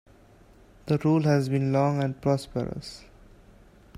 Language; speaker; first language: English; non-native, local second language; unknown